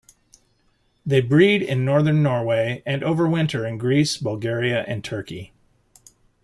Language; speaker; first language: English; native; English